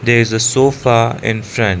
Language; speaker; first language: English; non-native, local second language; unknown